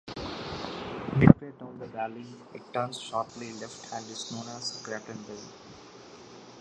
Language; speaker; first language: English; non-native, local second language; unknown